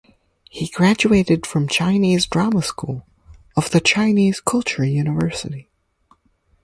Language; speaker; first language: English; native; English